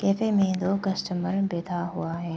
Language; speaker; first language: Hindi; non-native, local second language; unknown